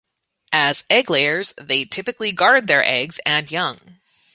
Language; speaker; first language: English; native; English